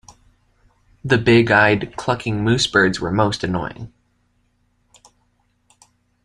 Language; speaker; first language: English; native; English